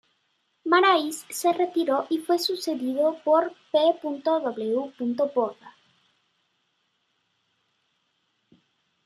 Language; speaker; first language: Spanish; native; Spanish